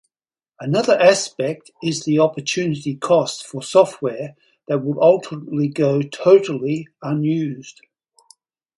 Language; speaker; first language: English; native; English